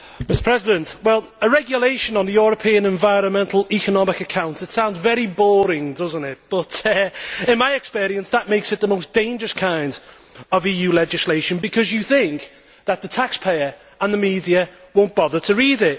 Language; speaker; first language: English; native; English